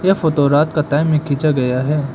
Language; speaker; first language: Hindi; non-native, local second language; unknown